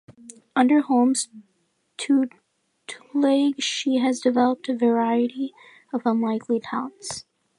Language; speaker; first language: English; native; English